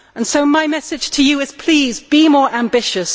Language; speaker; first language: English; native; English